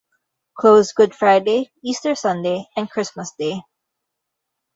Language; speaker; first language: English; non-native, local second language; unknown